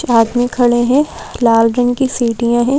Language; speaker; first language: Hindi; native; Hindi